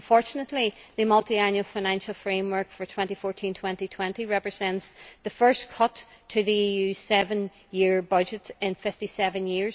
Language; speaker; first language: English; native; English